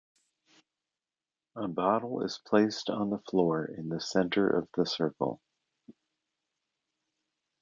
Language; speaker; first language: English; native; English